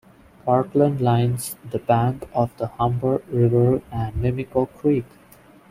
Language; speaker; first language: English; non-native, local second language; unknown